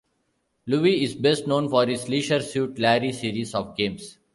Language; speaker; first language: English; non-native, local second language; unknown